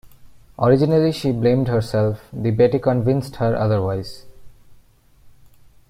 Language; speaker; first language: English; non-native, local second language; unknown